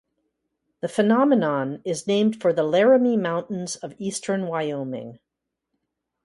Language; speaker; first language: English; native; English